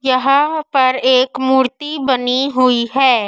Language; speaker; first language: Hindi; native; Hindi